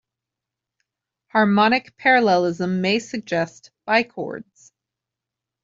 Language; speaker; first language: English; native; English